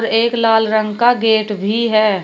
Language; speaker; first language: Hindi; native; Hindi